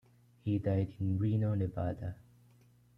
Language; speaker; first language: English; non-native, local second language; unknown